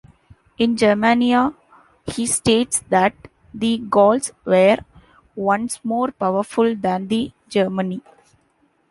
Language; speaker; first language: English; non-native, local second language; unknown